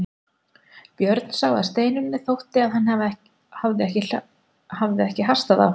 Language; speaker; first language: Icelandic; native; Icelandic